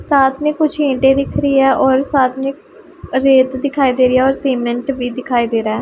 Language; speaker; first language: Hindi; non-native, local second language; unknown